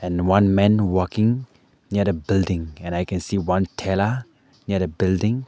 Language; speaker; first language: English; non-native, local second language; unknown